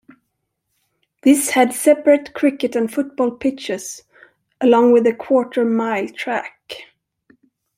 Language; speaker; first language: English; non-native, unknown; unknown